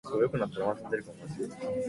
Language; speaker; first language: English; native; English